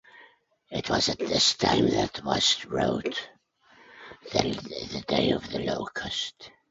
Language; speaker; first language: English; native; English